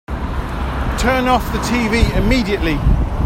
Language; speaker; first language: English; native; English